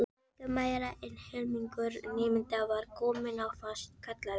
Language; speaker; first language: Icelandic; non-native, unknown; Filipino